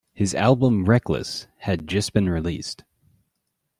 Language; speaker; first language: English; native; English